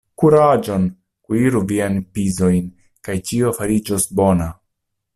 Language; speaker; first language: Esperanto; non-native, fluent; Italian